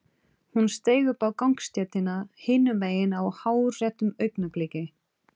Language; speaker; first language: Icelandic; non-native, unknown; Portuguese